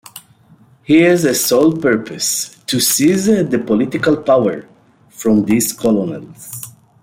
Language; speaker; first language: English; native; English